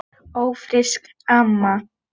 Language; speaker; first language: Icelandic; non-native, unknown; Polish